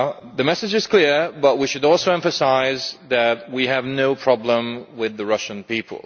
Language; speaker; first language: English; non-native, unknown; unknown